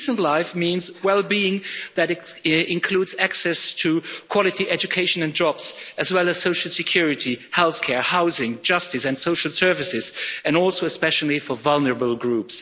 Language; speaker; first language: English; non-native, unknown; Luxembourgish